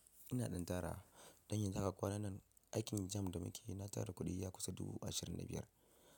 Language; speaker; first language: Hausa; non-native, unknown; Yoruba